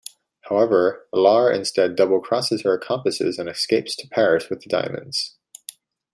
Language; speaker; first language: English; native; English